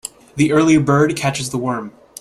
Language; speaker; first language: English; native; English